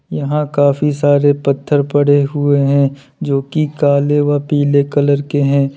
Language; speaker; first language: Hindi; native; Hindi